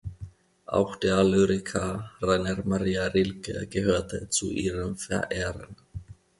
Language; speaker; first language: German; non-native, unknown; Finnish